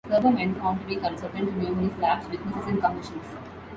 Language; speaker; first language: English; non-native, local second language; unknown